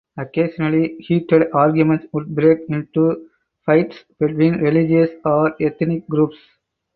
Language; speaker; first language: English; non-native, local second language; Tamil